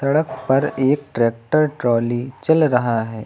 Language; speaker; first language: Hindi; native; Hindi